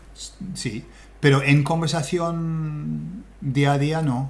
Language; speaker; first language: Spanish; non-native, fluent; English